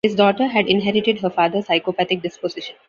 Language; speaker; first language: English; non-native, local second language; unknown